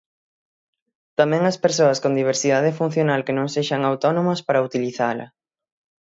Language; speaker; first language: Galician; native; Galician